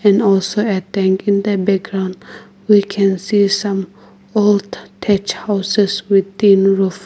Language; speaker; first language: English; non-native, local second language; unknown